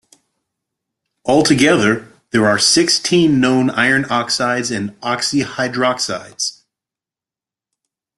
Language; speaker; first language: English; native; English